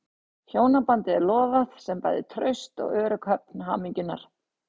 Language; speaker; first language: Icelandic; native; Icelandic